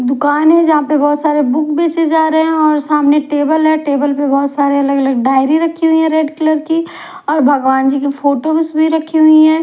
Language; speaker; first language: Hindi; non-native, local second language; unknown